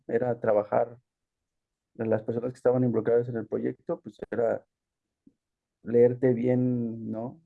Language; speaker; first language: Spanish; early bilingual, heritage; Spanish